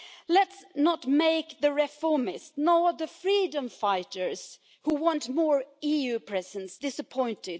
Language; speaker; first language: English; non-native, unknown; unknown